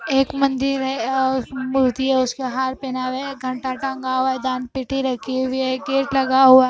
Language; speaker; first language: Hindi; non-native, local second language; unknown